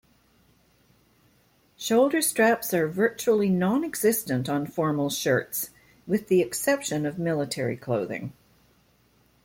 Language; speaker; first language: English; native; English